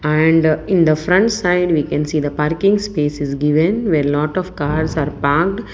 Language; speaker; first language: English; non-native, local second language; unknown